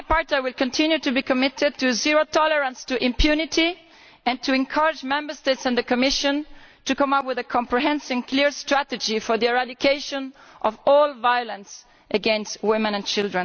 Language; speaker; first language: English; non-native, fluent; Italian